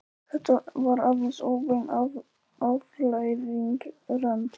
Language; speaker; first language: Icelandic; non-native, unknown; Polish